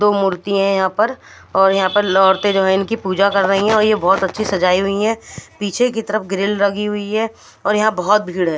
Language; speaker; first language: Hindi; non-native, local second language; Punjabi